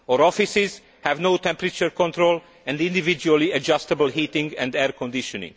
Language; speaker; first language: English; non-native, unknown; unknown